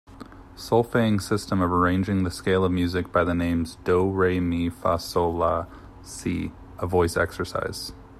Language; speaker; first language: English; native; English